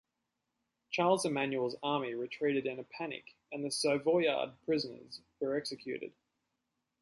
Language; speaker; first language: English; native; English